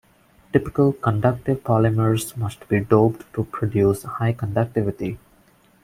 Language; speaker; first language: English; non-native, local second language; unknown